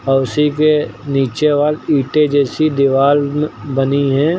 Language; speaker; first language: Hindi; native; Hindi